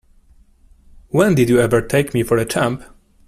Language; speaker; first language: English; non-native, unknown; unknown